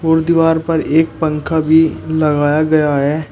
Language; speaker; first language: Hindi; native; Hindi